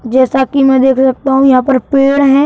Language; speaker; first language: Hindi; native; Hindi